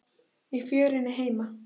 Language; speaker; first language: Icelandic; native; Icelandic